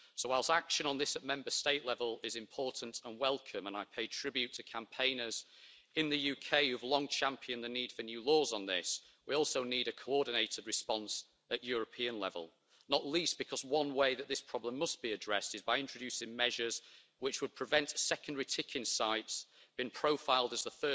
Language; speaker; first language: English; native; English